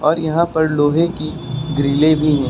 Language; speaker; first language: Hindi; native; Hindi